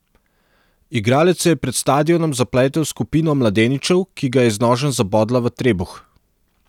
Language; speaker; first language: Slovenian; non-native, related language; Serbian